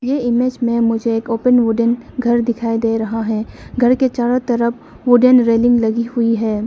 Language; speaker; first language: Hindi; non-native, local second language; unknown